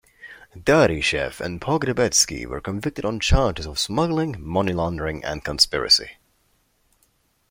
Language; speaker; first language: English; non-native, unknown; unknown